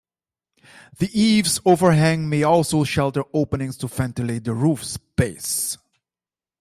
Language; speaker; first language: English; non-native, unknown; Dutch